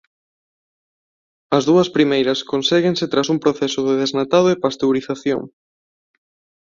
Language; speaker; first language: Galician; non-native, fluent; Spanish